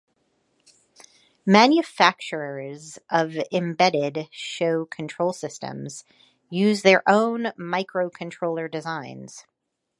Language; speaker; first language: English; native; English